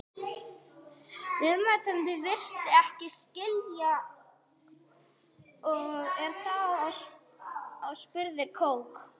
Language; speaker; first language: Icelandic; non-native, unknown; English